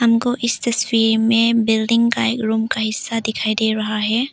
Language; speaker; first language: Hindi; non-native, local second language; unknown